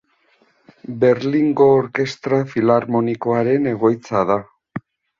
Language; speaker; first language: Basque; native; Basque